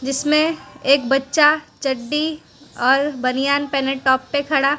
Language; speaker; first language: Hindi; non-native, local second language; Gujarati